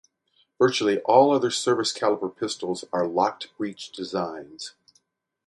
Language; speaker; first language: English; native; English